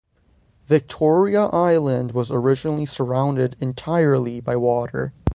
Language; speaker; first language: English; native; English